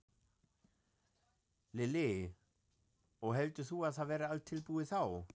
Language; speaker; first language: Icelandic; non-native, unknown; German